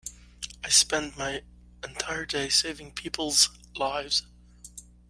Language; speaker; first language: English; native; English